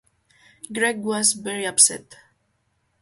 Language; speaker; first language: English; non-native, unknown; Catalan